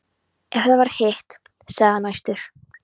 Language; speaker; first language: Icelandic; non-native, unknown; Polish